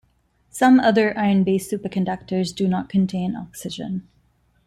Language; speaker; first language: English; non-native, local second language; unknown